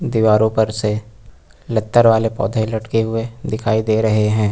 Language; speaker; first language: Hindi; native; Hindi